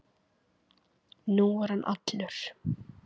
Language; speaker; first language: Icelandic; native; Icelandic